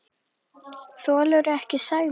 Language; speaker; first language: Icelandic; native; Icelandic